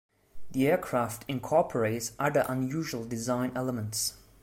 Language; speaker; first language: English; non-native, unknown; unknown